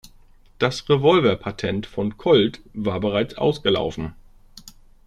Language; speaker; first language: German; native; German